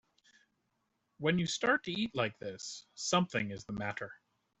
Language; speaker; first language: English; native; English